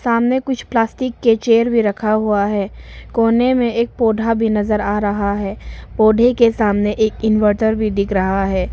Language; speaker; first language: Hindi; non-native, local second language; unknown